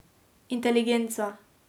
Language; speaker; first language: Slovenian; native; Slovenian